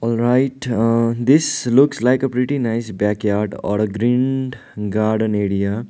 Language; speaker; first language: English; non-native, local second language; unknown